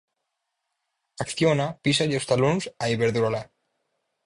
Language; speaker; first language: Galician; native; Galician